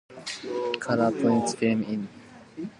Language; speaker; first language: English; non-native, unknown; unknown